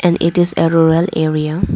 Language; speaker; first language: English; non-native, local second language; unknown